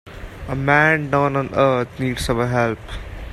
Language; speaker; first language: English; non-native, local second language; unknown